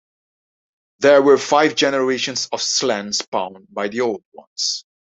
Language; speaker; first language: English; non-native, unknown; Dutch